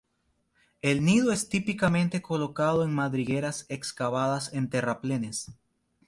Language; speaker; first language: Spanish; native; Spanish